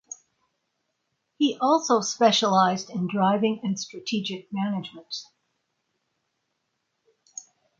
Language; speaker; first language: English; native; English